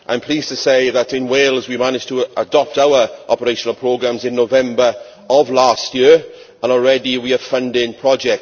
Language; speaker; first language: English; native; English